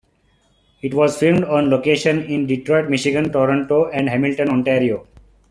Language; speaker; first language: English; non-native, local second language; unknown